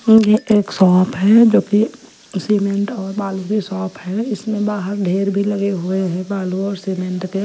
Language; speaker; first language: Hindi; non-native, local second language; Punjabi